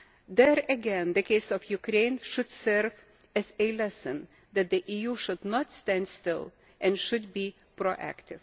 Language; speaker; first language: English; non-native, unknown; Lithuanian